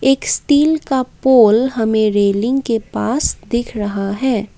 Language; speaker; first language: Hindi; non-native, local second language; Assamese